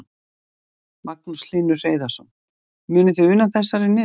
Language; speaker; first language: Icelandic; native; Icelandic